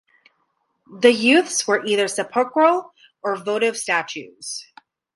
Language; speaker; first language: English; native; English